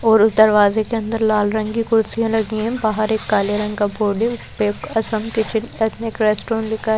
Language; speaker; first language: Hindi; native; Hindi